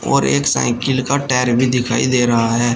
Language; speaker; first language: Hindi; native; Hindi